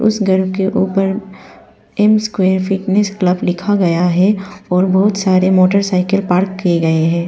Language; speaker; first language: Hindi; non-native, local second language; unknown